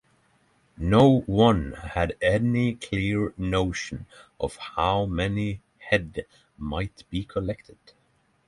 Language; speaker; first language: English; non-native, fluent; Norwegian